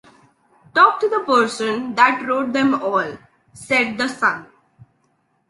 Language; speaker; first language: English; non-native, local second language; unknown